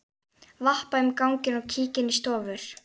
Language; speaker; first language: Icelandic; native; Icelandic